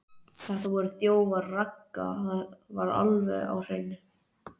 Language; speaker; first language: Icelandic; native; Icelandic